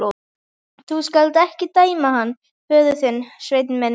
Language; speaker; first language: Icelandic; native; Icelandic